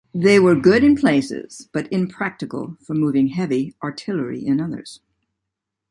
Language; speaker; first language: English; native; English